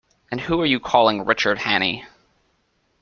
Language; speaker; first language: English; native; English